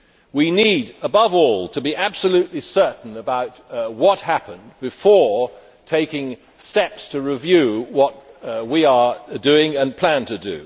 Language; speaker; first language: English; native; English